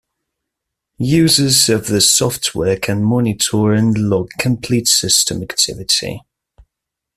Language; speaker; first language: English; non-native, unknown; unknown